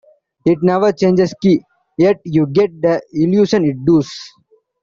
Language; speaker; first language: English; non-native, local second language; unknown